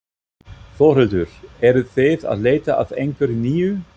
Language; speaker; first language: Icelandic; non-native, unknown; German